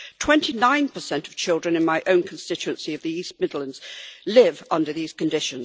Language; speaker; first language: English; native; English